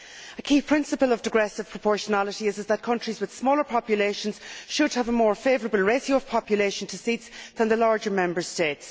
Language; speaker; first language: English; native; English